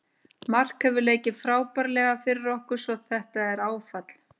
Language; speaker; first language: Icelandic; native; Icelandic